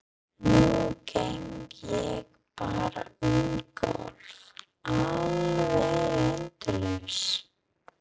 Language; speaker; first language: Icelandic; non-native, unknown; English